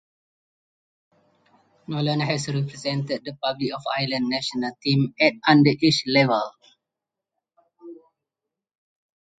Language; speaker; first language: English; non-native, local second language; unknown